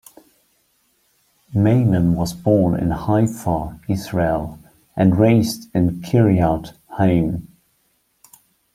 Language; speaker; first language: English; non-native, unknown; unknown